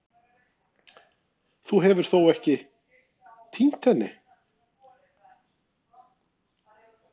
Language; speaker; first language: Icelandic; non-native, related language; Norwegian